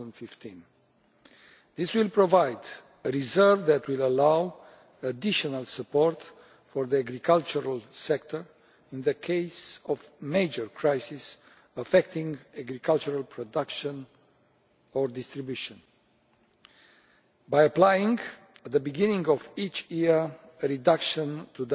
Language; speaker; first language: English; non-native, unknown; Romanian